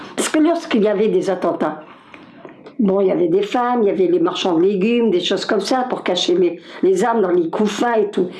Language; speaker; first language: French; non-native, local second language; Arabic